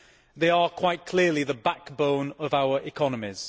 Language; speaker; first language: English; native; English